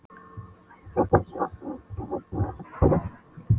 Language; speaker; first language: Icelandic; non-native, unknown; Polish